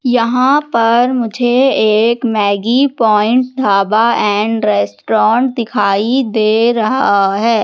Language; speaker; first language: Hindi; native; Hindi